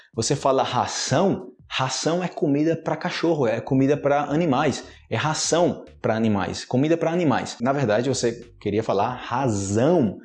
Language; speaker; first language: Portuguese; native; Portuguese